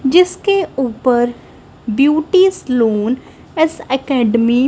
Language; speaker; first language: Hindi; non-native, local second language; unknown